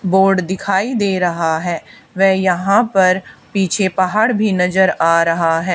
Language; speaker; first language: Hindi; native; Hindi